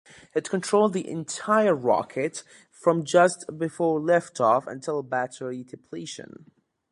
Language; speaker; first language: English; native; English